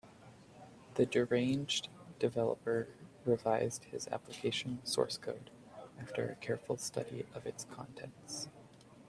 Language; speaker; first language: English; native; English